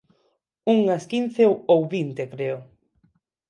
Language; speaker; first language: Galician; non-native, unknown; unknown